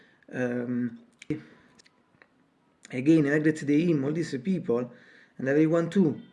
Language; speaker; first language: English; non-native, learner; Italian